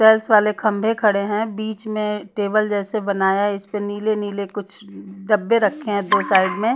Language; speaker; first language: Hindi; non-native, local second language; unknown